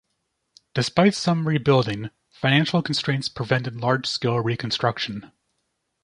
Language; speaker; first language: English; native; English